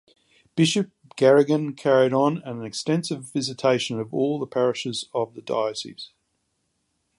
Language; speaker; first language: English; native; English